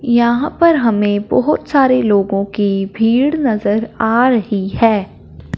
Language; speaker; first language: Hindi; non-native, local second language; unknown